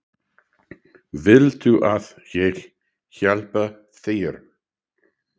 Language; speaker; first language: Icelandic; non-native, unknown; English